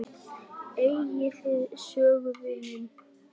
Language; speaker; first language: Icelandic; native; Icelandic